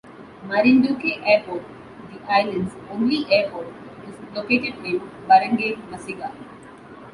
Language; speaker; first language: English; non-native, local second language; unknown